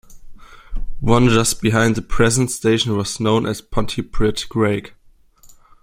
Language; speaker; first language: English; non-native, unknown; German